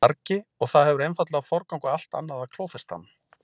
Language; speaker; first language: Icelandic; native; Icelandic